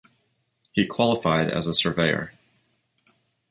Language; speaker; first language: English; native; English